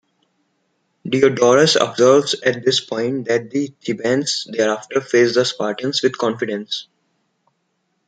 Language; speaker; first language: English; non-native, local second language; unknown